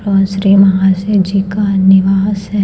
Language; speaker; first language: Hindi; native; Hindi